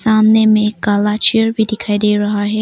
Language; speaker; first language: Hindi; non-native, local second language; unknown